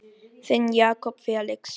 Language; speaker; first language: Icelandic; non-native, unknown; Filipino